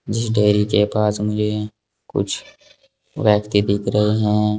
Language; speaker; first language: Hindi; native; Hindi